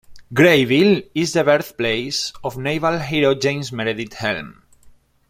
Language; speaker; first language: English; non-native, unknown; Spanish